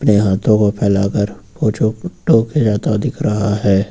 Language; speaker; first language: Hindi; native; Hindi